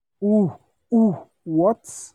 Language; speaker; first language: English; non-native, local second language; Hausa